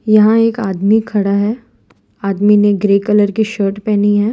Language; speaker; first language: Hindi; non-native, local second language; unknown